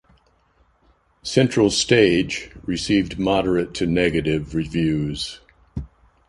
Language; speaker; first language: English; native; English